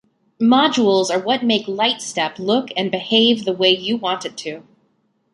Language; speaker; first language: English; native; English